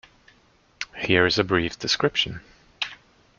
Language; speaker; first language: English; non-native, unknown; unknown